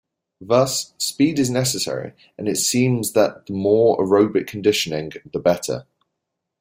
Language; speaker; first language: English; native; English